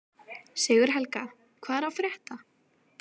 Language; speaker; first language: Icelandic; native; Icelandic